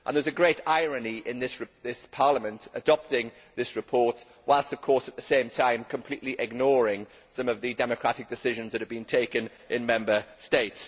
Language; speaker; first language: English; native; English